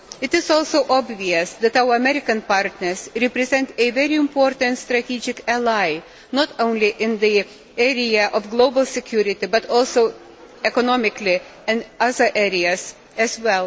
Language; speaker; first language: English; non-native, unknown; Lithuanian